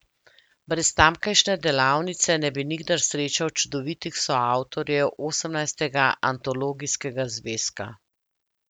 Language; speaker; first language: Slovenian; native; Slovenian